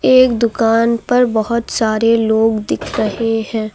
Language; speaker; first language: Hindi; native; Hindi